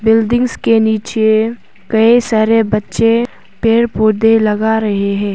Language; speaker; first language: Hindi; non-native, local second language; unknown